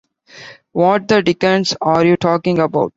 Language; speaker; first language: English; non-native, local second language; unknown